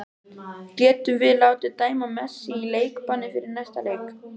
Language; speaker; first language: Icelandic; native; Icelandic